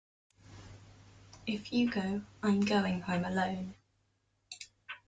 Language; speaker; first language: English; non-native, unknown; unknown